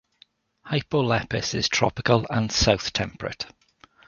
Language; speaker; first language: English; native; English